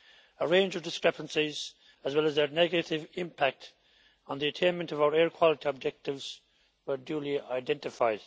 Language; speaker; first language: English; native; English